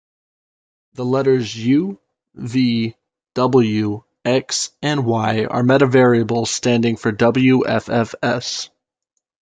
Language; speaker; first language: English; native; English